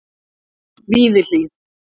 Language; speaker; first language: Icelandic; native; Icelandic